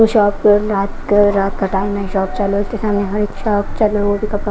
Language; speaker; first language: Hindi; non-native, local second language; Punjabi